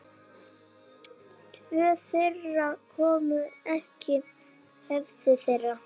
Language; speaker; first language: Icelandic; native; Icelandic